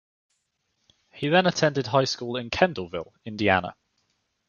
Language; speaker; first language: English; native; English